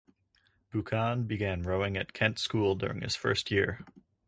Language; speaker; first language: English; native; English